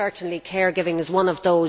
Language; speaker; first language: English; native; English